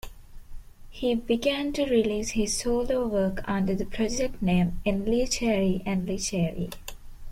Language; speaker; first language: English; non-native, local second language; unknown